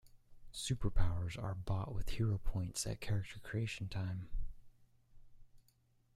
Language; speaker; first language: English; native; English